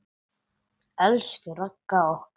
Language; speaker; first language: Icelandic; non-native, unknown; English